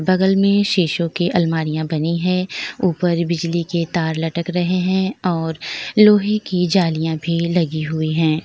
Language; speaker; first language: Hindi; native; Hindi